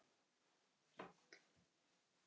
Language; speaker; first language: Icelandic; native; Icelandic